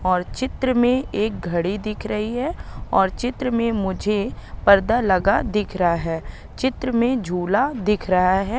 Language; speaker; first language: Hindi; native; Hindi